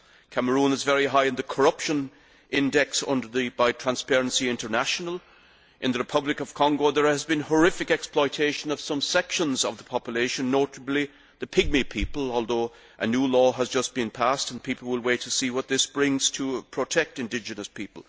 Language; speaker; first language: English; native; English